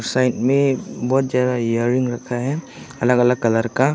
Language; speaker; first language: Hindi; non-native, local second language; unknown